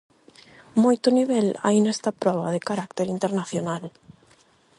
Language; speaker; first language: Galician; non-native, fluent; Spanish